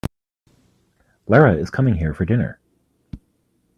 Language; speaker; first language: English; native; English